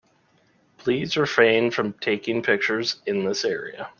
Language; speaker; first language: English; native; English